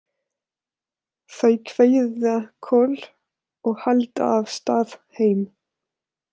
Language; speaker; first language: Icelandic; non-native, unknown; French